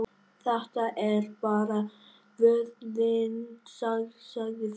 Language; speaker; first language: Icelandic; non-native, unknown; Vietnamese